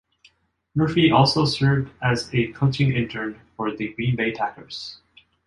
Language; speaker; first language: English; non-native, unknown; Japanese